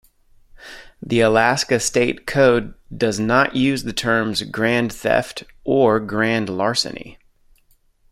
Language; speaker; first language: English; native; English